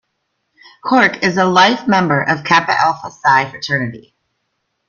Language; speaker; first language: English; native; English